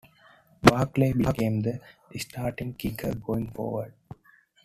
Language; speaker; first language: English; non-native, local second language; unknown